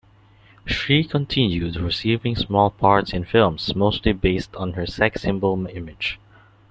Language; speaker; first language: English; non-native, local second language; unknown